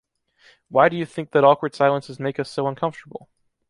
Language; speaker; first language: English; native; English